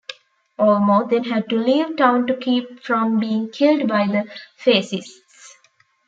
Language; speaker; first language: English; non-native, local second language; Tamil